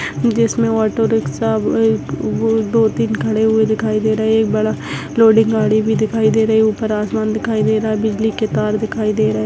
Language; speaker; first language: Hindi; non-native, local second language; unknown